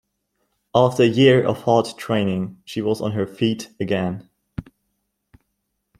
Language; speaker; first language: English; non-native, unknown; German